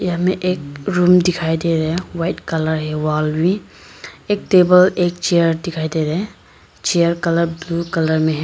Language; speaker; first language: Hindi; non-native, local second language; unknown